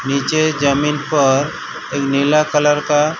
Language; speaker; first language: Hindi; non-native, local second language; Gujarati